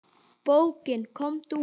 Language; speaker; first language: Icelandic; native; Icelandic